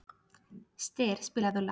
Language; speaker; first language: Icelandic; non-native, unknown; Polish